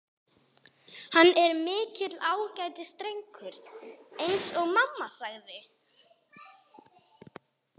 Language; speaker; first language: Icelandic; non-native, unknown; English